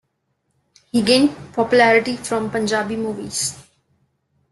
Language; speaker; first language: English; non-native, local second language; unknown